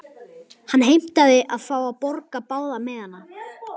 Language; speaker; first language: Icelandic; native; Icelandic